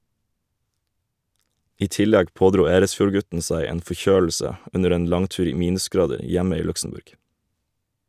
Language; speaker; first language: Norwegian; native; Norwegian